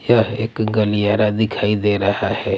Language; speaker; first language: Hindi; non-native, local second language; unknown